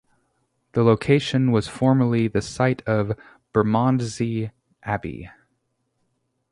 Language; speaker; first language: English; native; English